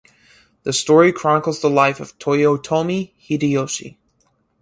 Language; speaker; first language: English; native; English